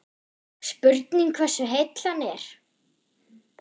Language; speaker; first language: Icelandic; non-native, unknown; German